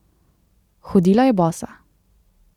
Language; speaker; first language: Slovenian; native; Slovenian